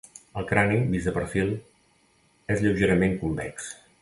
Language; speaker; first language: Catalan; native; Catalan